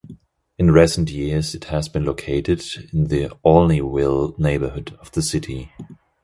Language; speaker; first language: English; non-native, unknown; German